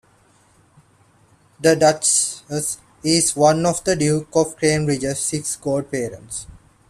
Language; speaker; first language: English; non-native, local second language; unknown